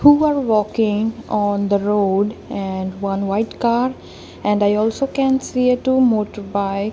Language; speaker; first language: English; non-native, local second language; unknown